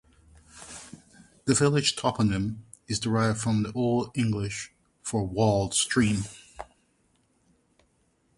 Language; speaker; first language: English; native; English